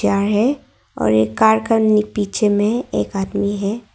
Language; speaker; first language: Hindi; non-native, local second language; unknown